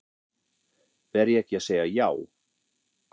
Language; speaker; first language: Icelandic; non-native, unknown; German